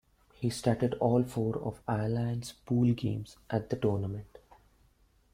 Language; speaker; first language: English; non-native, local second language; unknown